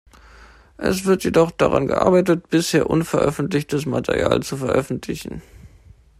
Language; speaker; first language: German; native; German